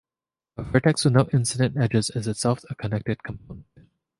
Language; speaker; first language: English; native; English